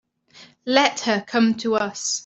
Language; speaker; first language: English; native; English